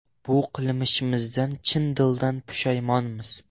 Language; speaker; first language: Uzbek; non-native, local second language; Russian